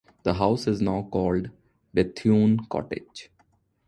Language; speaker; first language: English; non-native, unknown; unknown